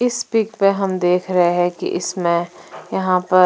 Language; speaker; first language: Hindi; non-native, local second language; Punjabi